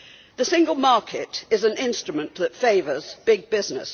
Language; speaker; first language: English; native; English